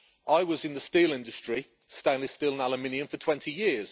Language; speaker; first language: English; native; English